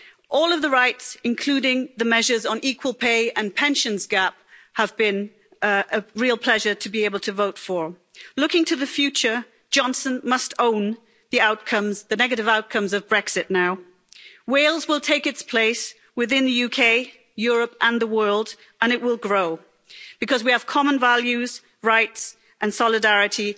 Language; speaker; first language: English; native; English